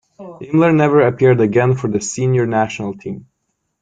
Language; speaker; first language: English; native; English